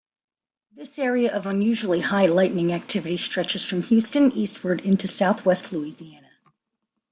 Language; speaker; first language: English; native; English